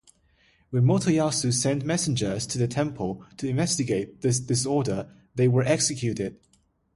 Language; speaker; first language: English; non-native, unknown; Chinese